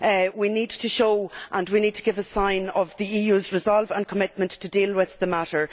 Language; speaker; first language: English; native; English